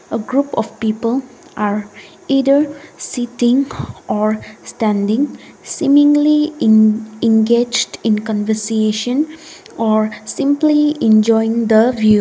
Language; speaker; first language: English; non-native, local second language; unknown